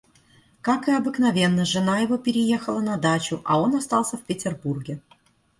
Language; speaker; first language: Russian; native; Russian